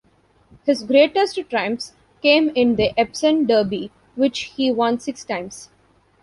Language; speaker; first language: English; non-native, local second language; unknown